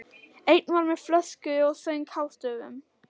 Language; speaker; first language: Icelandic; native; Icelandic